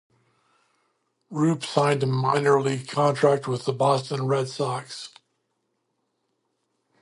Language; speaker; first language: English; native; English